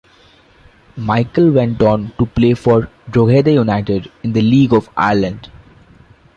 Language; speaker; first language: English; non-native, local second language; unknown